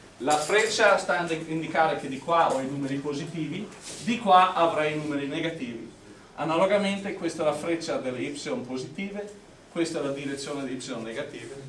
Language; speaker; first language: Italian; non-native, fluent; English